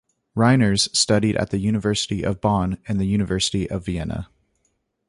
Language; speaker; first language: English; native; English